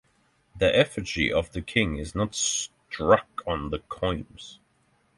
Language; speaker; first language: English; non-native, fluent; Norwegian